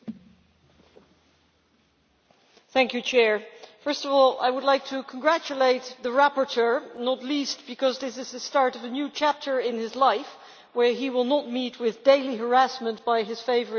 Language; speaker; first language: English; non-native, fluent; Dutch